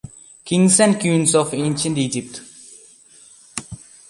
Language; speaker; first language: English; non-native, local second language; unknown